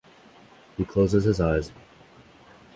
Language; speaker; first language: English; native; English